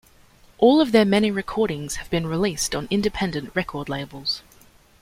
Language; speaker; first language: English; native; English